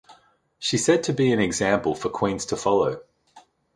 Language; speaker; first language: English; native; English